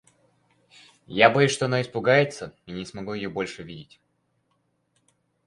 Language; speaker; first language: Russian; native; Russian